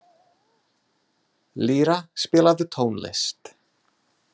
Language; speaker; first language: Icelandic; non-native, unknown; English